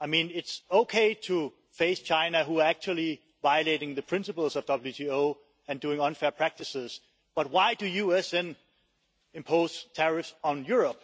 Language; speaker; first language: English; non-native, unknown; Danish